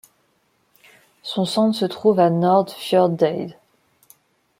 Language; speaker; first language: French; non-native, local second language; Malagasy